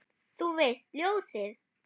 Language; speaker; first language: Icelandic; non-native, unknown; German